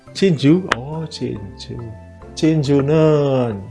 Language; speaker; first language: Korean; non-native, fluent; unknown